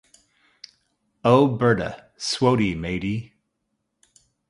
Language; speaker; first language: English; native; English